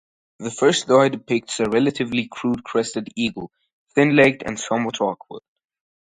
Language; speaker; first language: English; native; English